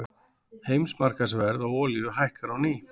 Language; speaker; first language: Icelandic; native; Icelandic